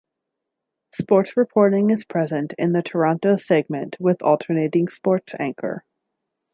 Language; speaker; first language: English; native; English